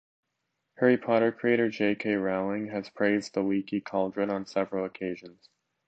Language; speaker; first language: English; native; English